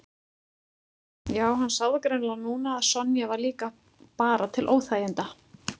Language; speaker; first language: Icelandic; native; Icelandic